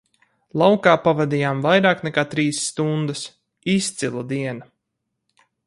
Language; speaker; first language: Latvian; native; Latvian